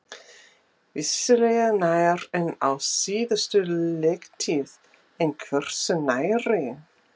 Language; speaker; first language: Icelandic; non-native, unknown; English